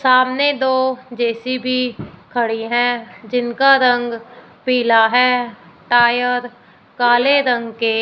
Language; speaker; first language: Hindi; non-native, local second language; Punjabi